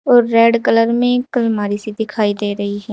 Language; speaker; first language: Hindi; native; Hindi